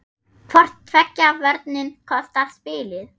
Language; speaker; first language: Icelandic; non-native, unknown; German